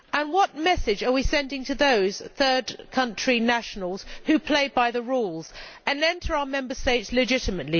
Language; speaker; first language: English; native; English